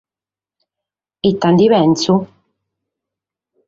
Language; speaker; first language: Sardinian; native; Sardinian